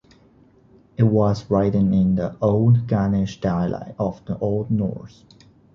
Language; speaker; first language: English; non-native, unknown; Chinese